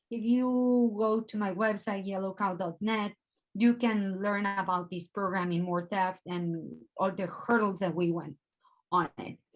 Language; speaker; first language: English; non-native, fluent; Spanish